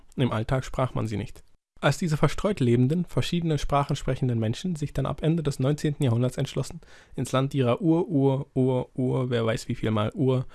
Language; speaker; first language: German; native; German